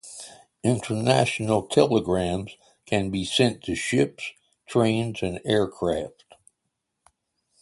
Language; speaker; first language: English; native; English